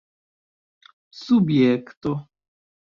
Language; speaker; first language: Esperanto; non-native, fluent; Chinese